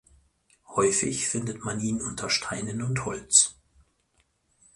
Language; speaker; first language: German; native; German